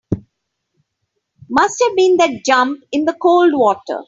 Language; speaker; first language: English; non-native, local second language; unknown